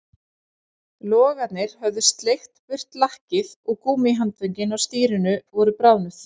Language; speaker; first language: Icelandic; native; Icelandic